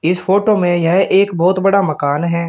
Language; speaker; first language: Hindi; native; Hindi